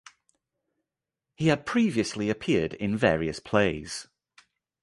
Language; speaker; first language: English; native; English